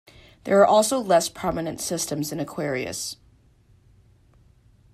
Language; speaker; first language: English; native; English